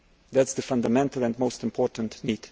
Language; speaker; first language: English; non-native, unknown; Slovenian